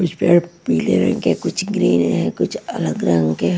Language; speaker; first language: Hindi; non-native, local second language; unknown